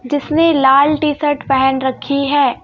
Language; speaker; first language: Hindi; native; Hindi